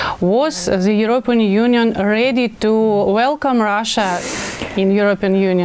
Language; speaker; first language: English; non-native, fluent; Russian